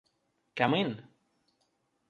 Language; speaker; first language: English; non-native, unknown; Russian